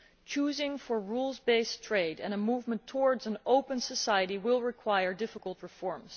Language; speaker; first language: English; non-native, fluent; Dutch